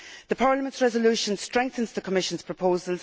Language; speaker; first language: English; native; English